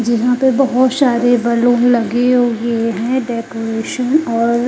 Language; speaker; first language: Hindi; native; Hindi